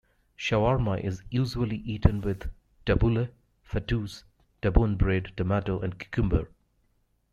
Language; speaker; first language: English; native; English